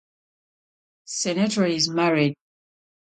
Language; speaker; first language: English; native; English